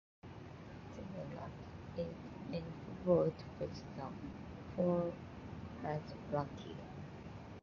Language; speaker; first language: English; non-native, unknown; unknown